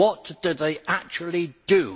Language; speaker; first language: English; native; English